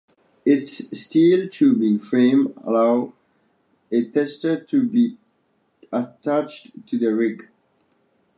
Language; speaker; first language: English; native; English